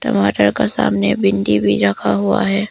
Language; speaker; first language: Hindi; early bilingual, other home language; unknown